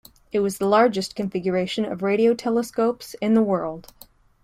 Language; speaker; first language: English; native; English